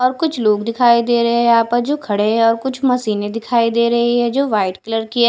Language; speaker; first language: Hindi; non-native, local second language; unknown